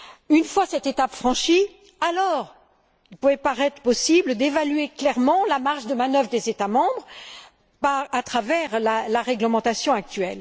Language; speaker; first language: French; native; French